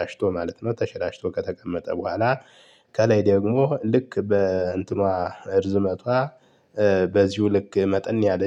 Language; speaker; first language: Amharic; native; Amharic